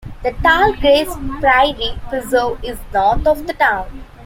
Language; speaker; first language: English; non-native, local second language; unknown